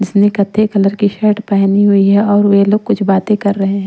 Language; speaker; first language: Hindi; non-native, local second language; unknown